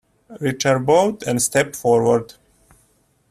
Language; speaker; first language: English; native; English